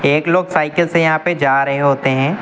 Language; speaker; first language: Hindi; native; Hindi